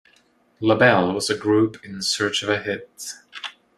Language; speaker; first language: English; non-native, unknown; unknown